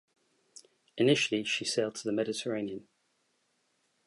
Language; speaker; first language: English; native; English